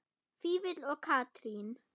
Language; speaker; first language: Icelandic; non-native, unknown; German